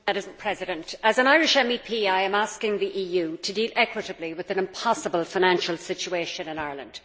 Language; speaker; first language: English; native; English